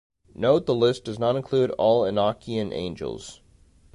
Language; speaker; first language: English; native; English